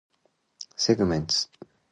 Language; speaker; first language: English; non-native, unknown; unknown